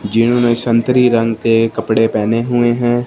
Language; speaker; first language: Hindi; non-native, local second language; Punjabi